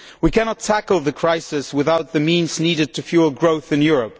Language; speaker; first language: English; non-native, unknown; Polish